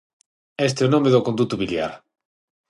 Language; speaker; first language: Galician; non-native, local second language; Spanish